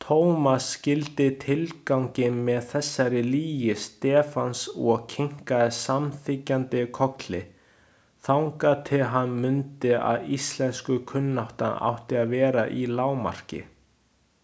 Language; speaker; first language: Icelandic; non-native, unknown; Chinese